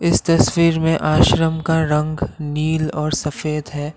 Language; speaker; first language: Hindi; non-native, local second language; Assamese